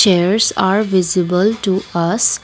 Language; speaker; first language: English; non-native, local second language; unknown